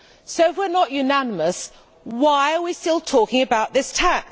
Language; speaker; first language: English; native; English